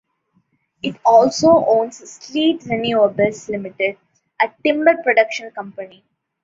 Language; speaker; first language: English; non-native, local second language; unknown